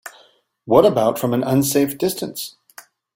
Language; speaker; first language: English; native; English